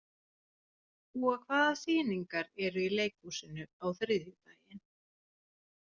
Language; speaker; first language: Icelandic; non-native, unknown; Finnish